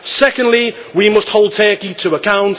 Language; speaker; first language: English; native; English